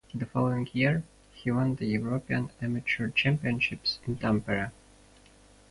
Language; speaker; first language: English; native; English